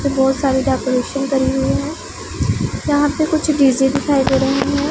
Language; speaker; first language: Hindi; non-native, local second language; Punjabi